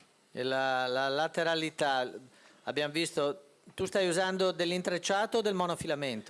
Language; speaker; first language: Italian; native; Italian